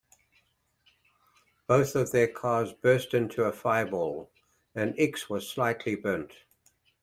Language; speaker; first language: English; native; English